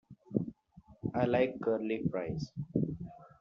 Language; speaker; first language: English; non-native, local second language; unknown